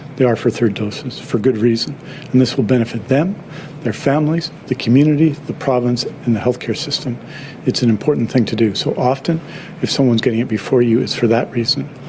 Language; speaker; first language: English; native; English